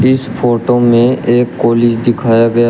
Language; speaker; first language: Hindi; native; Hindi